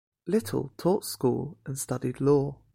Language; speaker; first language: English; native; English